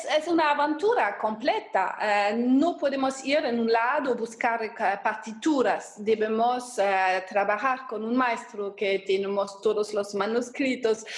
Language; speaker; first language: Spanish; non-native, learner; German